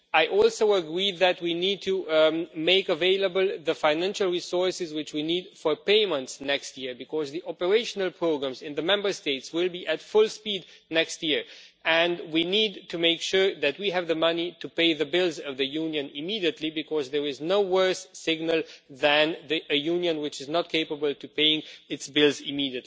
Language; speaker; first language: English; non-native, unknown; Romanian